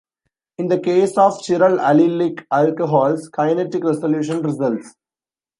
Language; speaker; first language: English; non-native, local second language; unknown